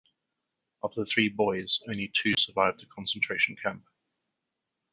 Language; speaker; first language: English; native; English